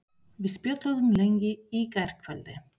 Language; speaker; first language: Icelandic; non-native, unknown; Spanish